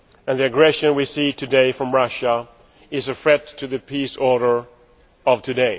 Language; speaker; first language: English; non-native, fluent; Swedish